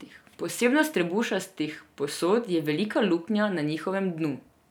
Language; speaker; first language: Slovenian; non-native, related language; Serbian